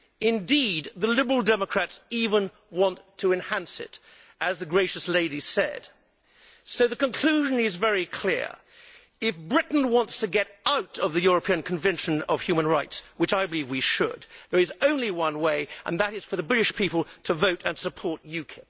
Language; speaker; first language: English; native; English